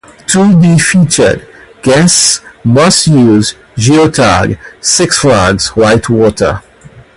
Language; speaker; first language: English; native; English